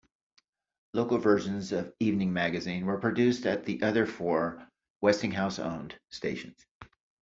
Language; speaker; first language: English; native; English